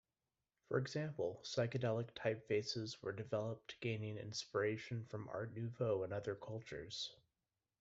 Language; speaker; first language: English; native; English